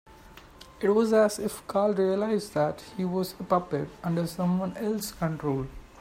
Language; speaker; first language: English; non-native, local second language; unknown